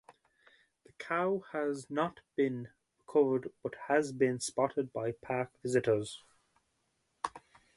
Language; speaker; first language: English; native; English